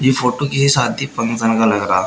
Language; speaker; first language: Hindi; native; Hindi